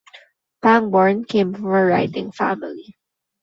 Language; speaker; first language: English; non-native, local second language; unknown